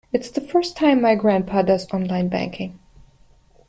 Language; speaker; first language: English; non-native, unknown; German